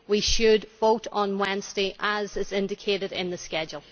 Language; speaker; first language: English; native; English